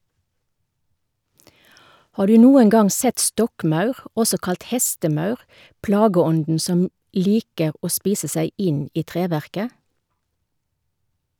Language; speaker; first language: Norwegian; native; Norwegian